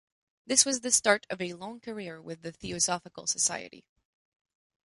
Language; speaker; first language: English; non-native, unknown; French